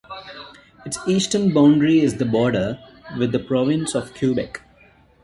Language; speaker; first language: English; non-native, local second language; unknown